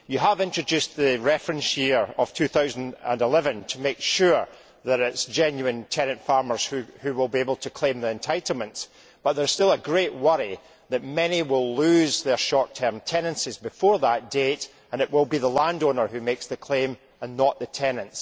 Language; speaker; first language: English; native; English